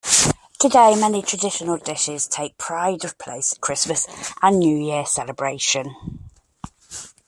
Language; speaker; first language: English; native; English